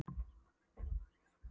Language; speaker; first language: Icelandic; non-native, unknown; Polish